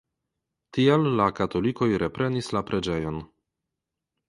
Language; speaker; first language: Esperanto; non-native, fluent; Polish